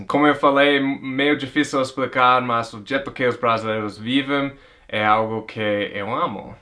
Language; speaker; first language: Portuguese; non-native, fluent; English